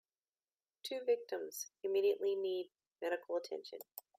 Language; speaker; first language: English; native; English